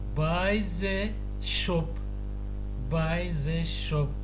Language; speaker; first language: English; non-native, learner; Russian